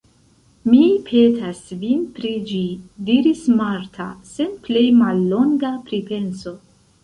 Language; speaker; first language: Esperanto; non-native, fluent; Central Kurdish